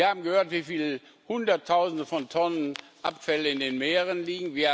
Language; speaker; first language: German; non-native, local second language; Luxembourgish